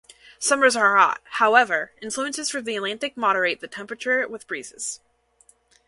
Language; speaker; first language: English; native; English